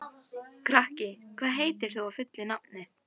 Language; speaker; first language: Icelandic; native; Icelandic